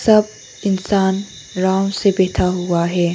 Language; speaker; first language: Hindi; non-native, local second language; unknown